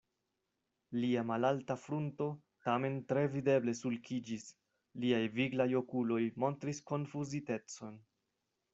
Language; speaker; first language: Esperanto; non-native, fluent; Spanish